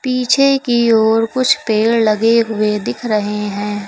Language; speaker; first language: Hindi; native; Hindi